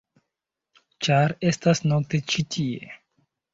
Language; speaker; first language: Esperanto; non-native, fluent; Chinese